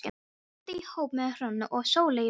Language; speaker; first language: Icelandic; non-native, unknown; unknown